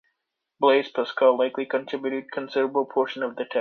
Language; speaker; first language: English; native; English